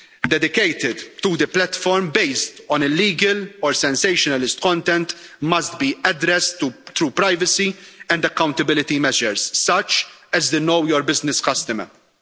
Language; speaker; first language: English; non-native, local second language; Maltese